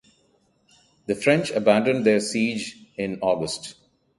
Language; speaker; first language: English; non-native, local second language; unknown